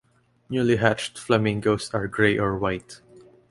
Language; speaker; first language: English; non-native, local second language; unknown